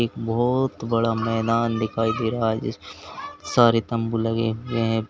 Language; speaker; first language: Hindi; native; Hindi